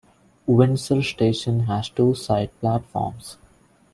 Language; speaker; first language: English; non-native, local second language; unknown